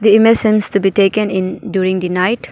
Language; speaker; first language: English; non-native, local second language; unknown